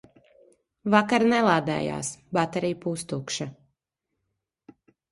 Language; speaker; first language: Latvian; early bilingual, heritage; Latvian